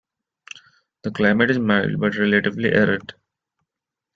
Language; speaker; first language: English; non-native, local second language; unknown